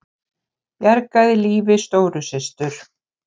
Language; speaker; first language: Icelandic; native; Icelandic